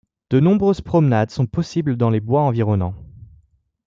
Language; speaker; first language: French; native; French